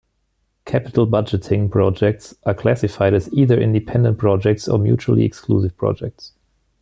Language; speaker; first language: English; non-native, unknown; German